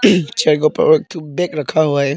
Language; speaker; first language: Hindi; early bilingual, other home language; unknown